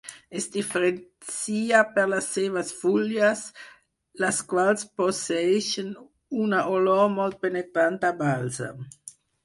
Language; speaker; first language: Catalan; non-native, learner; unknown